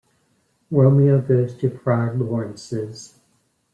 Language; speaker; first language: English; native; English